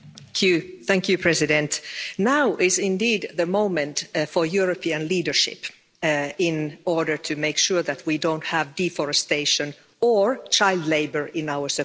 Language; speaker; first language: English; non-native, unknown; Finnish